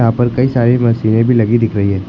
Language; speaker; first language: Hindi; native; Hindi